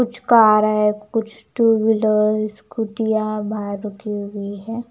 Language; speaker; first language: Hindi; non-native, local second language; Punjabi